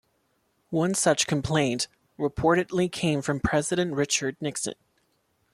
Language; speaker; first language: English; non-native, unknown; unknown